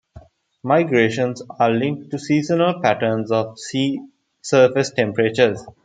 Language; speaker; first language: English; non-native, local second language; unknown